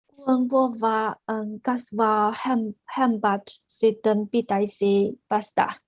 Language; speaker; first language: Finnish; non-native, learner; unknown